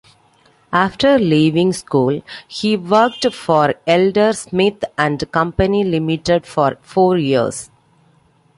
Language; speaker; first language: English; non-native, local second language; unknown